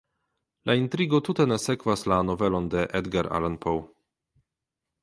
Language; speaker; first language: Esperanto; non-native, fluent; Polish